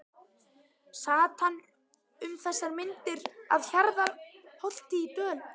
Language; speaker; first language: Icelandic; native; Icelandic